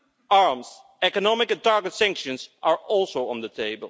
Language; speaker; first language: English; non-native, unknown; Dutch